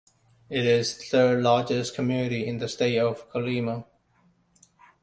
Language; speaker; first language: English; non-native, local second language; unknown